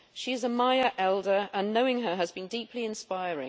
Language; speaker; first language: English; native; English